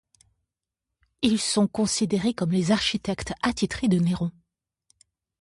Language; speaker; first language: French; native; French